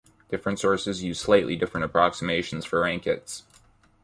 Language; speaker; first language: English; native; English